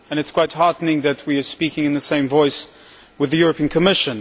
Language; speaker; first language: English; non-native, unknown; Polish